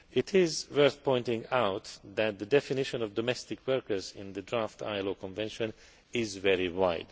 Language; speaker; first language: English; non-native, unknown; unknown